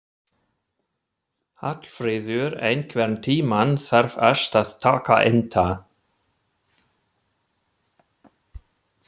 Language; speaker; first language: Icelandic; non-native, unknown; German